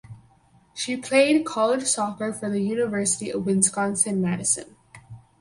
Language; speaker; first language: English; native; English